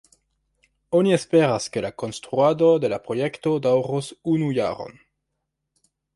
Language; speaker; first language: Esperanto; non-native, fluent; French